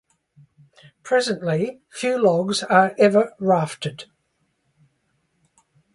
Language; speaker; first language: English; native; English